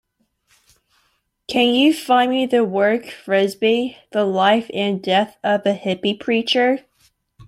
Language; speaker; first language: English; native; English